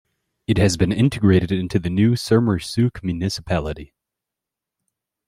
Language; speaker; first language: English; native; English